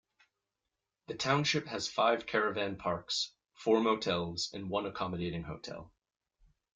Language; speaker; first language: English; native; English